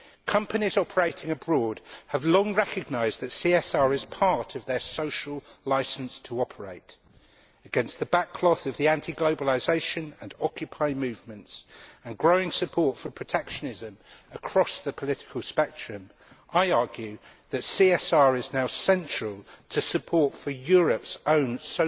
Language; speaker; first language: English; native; English